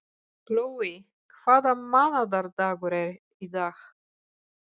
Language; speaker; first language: Icelandic; non-native, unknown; Polish